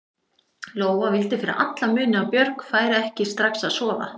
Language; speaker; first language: Icelandic; native; Icelandic